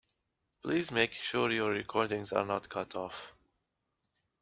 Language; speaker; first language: English; native; English